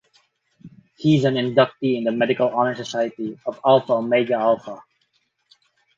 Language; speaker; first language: English; non-native, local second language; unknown